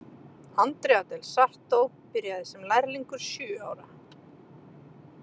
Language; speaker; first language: Icelandic; native; Icelandic